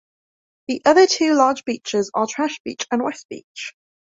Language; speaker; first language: English; native; English